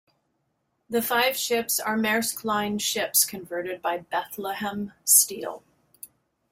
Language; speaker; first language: English; native; English